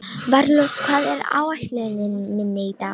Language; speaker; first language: Icelandic; non-native, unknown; Romanian